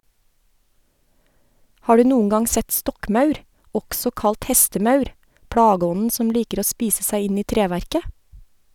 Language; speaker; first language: Norwegian; native; Norwegian